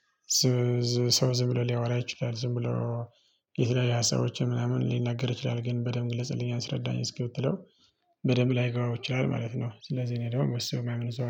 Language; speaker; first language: Amharic; non-native, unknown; Tigrinya